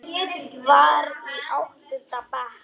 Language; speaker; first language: Icelandic; non-native, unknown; Polish